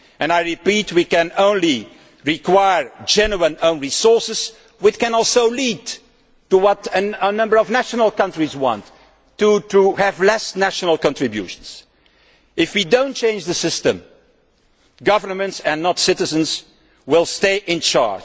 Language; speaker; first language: English; non-native, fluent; Dutch